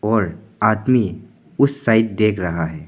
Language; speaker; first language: Hindi; non-native, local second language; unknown